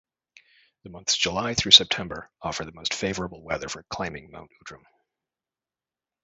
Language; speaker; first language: English; native; English